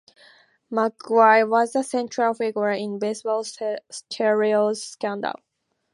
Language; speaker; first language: English; native; English